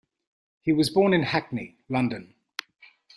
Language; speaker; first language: English; native; English